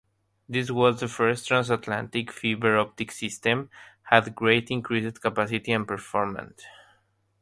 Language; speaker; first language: English; non-native, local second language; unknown